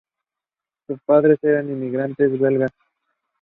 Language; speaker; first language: English; non-native, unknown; Spanish